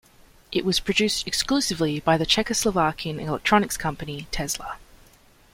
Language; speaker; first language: English; native; English